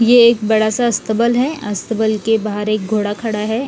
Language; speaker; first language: Hindi; non-native, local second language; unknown